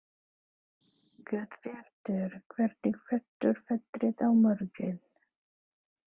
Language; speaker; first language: Icelandic; non-native, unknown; Filipino